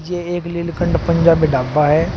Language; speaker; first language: Hindi; native; Hindi